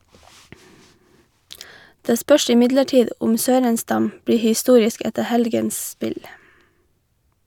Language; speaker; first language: Norwegian; native; Norwegian